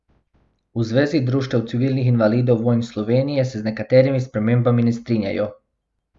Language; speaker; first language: Slovenian; non-native, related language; Bosnian